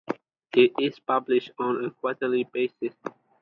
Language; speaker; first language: English; non-native, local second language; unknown